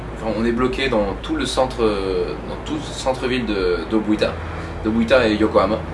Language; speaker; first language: French; native; French